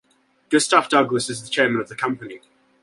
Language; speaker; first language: English; native; English